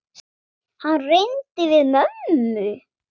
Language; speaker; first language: Icelandic; non-native, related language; Swedish